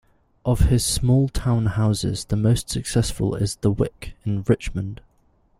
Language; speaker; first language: English; native; English